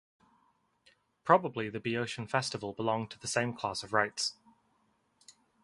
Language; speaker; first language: English; native; English